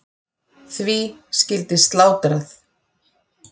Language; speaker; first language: Icelandic; native; Icelandic